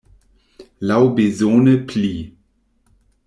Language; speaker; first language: Esperanto; non-native, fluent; German